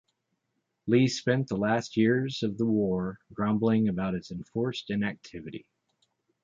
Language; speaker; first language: English; native; English